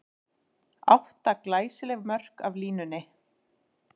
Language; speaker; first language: Icelandic; native; Icelandic